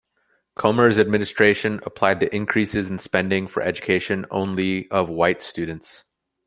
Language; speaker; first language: English; native; English